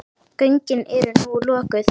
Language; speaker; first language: Icelandic; native; Icelandic